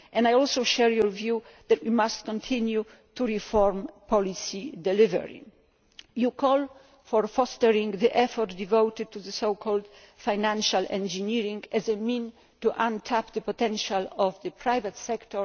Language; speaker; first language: English; non-native, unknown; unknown